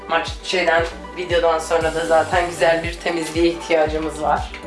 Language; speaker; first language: Turkish; early bilingual, other home language; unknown